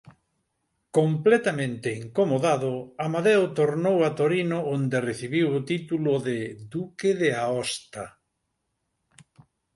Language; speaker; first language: Galician; native; Galician